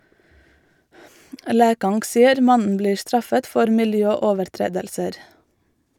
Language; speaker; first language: Norwegian; non-native, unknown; Latvian